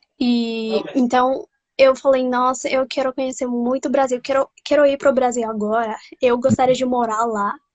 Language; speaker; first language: Portuguese; non-native, fluent; Spanish